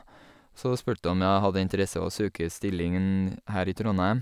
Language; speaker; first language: Norwegian; non-native, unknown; English